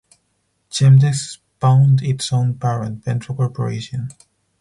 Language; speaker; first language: English; non-native, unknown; Spanish